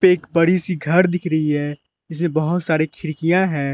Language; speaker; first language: Hindi; non-native, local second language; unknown